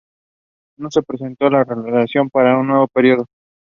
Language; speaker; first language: English; non-native, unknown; Spanish